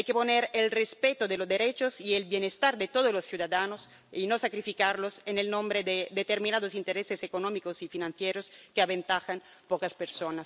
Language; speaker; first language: Spanish; non-native, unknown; Italian